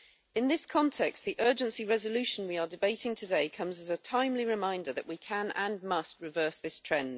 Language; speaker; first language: English; native; English